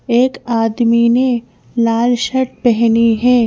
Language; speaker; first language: Hindi; native; Hindi